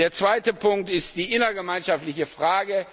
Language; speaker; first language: German; non-native, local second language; Luxembourgish